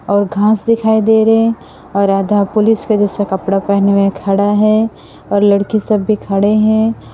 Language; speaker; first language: Hindi; non-native, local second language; Assamese